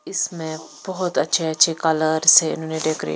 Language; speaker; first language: Hindi; non-native, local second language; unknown